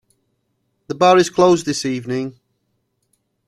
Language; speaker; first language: English; native; English